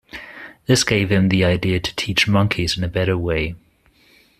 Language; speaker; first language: English; non-native, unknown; German